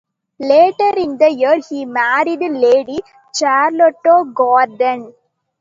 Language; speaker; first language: English; non-native, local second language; Tamil